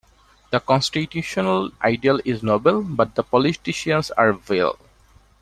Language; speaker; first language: English; non-native, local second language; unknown